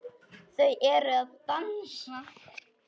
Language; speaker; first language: Icelandic; non-native, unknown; Polish